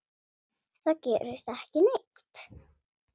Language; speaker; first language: Icelandic; non-native, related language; Swedish